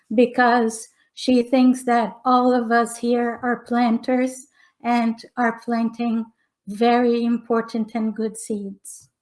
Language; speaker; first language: English; non-native, fluent; Portuguese